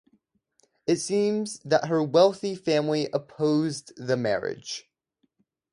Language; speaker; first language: English; native; English